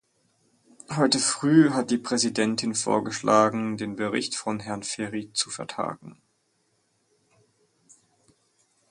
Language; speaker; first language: German; native; German